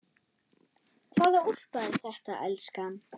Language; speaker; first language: Icelandic; non-native, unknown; German